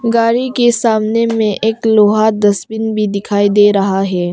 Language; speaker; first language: Hindi; early bilingual, other home language; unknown